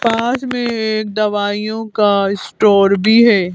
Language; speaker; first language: Hindi; native; Hindi